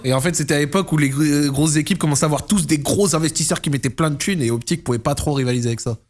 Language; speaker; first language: French; native; French